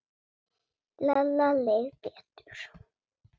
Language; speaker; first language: Icelandic; non-native, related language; Swedish